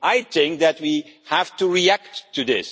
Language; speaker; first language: English; non-native, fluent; Dutch